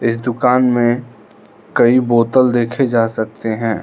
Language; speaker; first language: Hindi; non-native, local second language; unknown